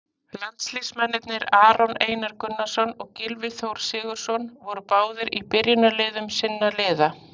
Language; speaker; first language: Icelandic; native; Icelandic